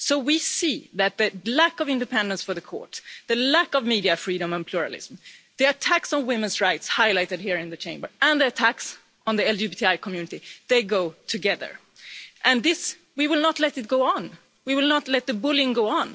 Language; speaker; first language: English; non-native, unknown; Swedish